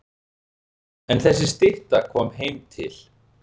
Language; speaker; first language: Icelandic; native; Icelandic